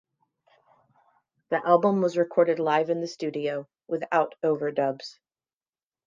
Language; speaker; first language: English; native; English